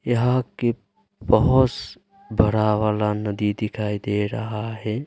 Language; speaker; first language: Hindi; early bilingual, other home language; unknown